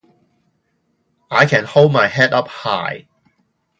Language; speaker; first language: English; non-native, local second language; Cantonese